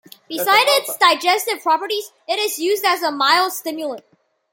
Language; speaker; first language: English; non-native, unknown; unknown